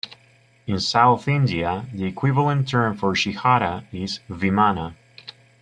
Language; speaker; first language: English; native; English